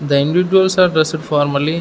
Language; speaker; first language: English; non-native, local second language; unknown